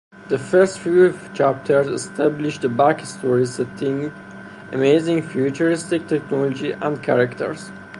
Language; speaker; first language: English; non-native, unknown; Persian